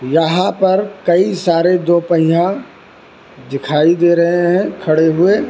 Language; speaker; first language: Hindi; non-native, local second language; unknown